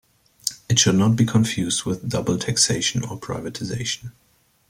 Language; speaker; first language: English; native; English